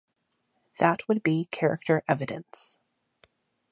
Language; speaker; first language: English; native; English